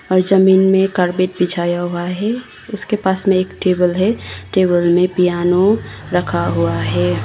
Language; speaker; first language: Hindi; non-native, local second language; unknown